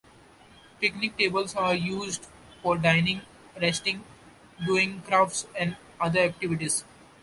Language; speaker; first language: English; non-native, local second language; Marathi